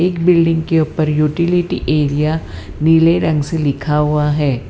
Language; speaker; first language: Hindi; non-native, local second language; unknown